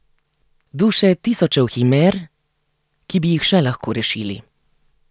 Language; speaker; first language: Slovenian; native; Slovenian